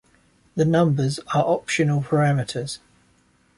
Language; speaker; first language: English; native; English